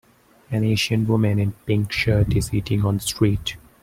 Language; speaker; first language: English; non-native, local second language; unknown